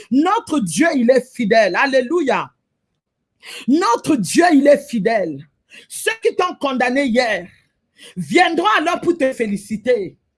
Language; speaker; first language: French; non-native, local second language; Lingala